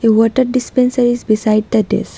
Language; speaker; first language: English; non-native, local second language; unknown